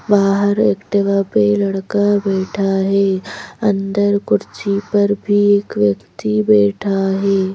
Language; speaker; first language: Hindi; native; Hindi